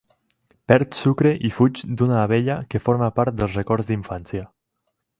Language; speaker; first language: Catalan; native; Catalan